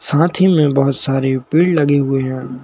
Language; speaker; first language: Hindi; native; Hindi